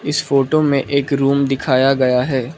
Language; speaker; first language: Hindi; non-native, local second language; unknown